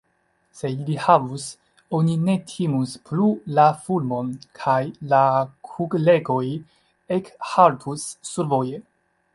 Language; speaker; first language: Esperanto; non-native, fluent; Chinese